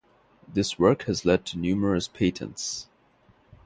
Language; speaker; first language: English; non-native, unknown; Bangla